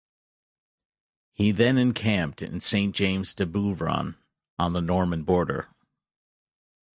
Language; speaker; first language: English; native; English